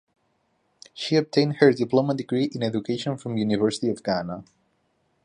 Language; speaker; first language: English; non-native, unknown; Catalan